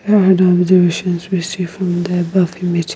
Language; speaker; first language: English; non-native, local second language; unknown